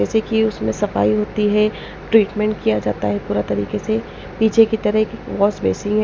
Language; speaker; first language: Hindi; non-native, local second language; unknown